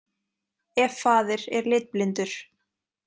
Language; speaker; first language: Icelandic; native; Icelandic